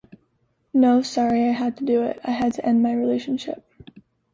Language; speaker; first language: English; native; English